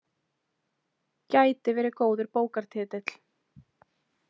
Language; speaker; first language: Icelandic; native; Icelandic